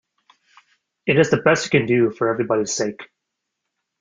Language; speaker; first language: English; native; English